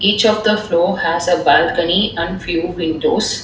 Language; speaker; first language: English; non-native, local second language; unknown